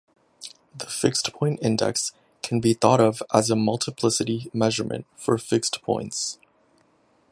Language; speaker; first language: English; native; English